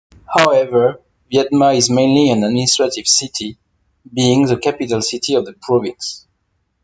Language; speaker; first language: English; non-native, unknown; French